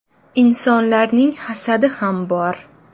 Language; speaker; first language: Uzbek; native; Uzbek